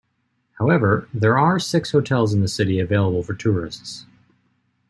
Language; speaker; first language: English; native; English